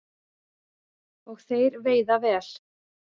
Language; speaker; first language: Icelandic; native; Icelandic